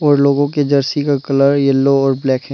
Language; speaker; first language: Hindi; non-native, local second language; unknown